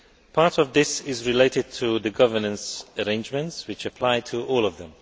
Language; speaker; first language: English; non-native, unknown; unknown